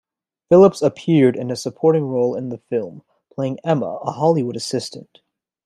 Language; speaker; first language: English; native; English